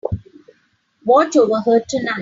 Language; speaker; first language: English; non-native, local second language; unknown